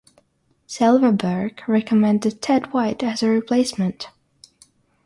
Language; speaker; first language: English; non-native, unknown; Russian